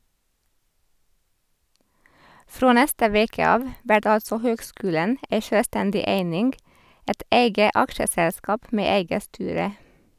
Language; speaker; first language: Norwegian; non-native, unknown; Hungarian